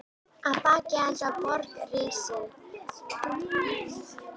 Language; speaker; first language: Icelandic; native; Icelandic